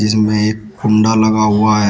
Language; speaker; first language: Hindi; native; Hindi